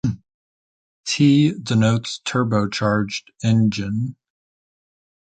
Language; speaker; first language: English; native; English